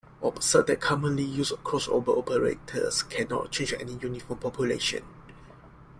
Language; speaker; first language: English; non-native, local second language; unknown